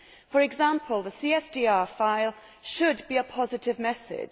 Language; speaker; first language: English; native; English